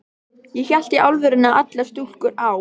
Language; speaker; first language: Icelandic; native; Icelandic